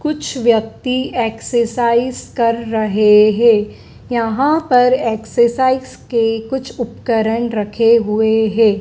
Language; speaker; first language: Hindi; native; Hindi